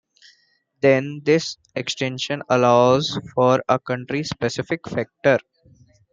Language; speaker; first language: English; non-native, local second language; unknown